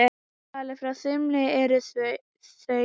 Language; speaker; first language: Icelandic; native; Icelandic